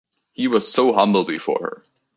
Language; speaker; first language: English; native; English